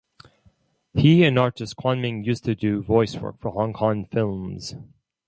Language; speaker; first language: English; non-native, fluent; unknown